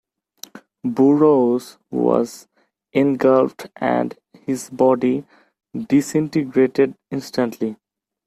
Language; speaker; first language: English; non-native, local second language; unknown